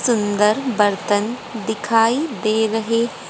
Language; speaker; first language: Hindi; native; Hindi